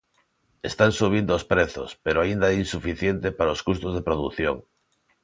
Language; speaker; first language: Galician; non-native, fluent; Spanish